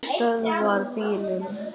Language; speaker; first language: Icelandic; native; Icelandic